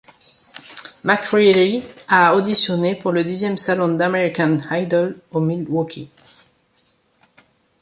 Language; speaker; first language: French; native; French